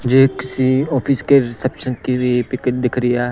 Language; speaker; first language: Hindi; non-native, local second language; Punjabi